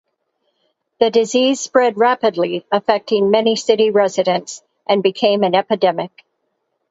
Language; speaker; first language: English; native; English